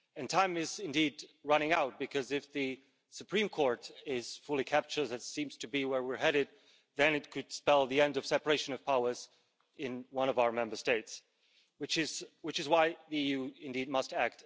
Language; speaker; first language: English; non-native, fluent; Slovak